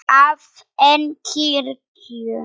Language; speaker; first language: Icelandic; non-native, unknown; Polish